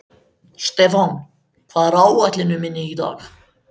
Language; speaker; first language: Icelandic; native; Icelandic